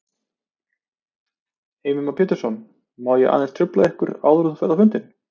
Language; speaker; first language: Icelandic; native; Icelandic